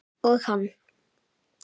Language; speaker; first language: Icelandic; native; Icelandic